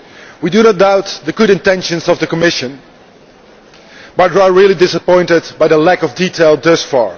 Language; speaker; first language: English; non-native, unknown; Dutch